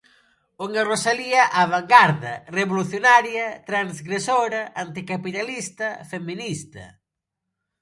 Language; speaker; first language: Galician; non-native, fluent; Spanish